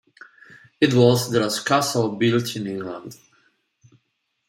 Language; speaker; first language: English; non-native, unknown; Spanish